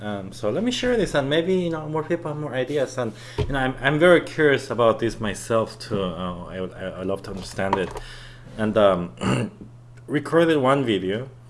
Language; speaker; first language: English; non-native, fluent; Korean